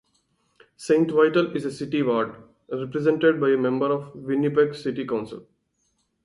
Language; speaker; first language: English; non-native, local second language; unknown